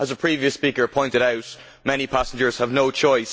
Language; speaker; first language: English; native; English